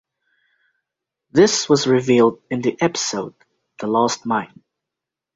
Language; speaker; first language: English; native; English